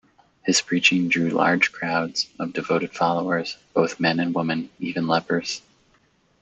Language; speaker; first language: English; native; English